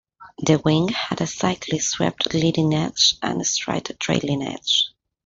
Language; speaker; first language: English; non-native, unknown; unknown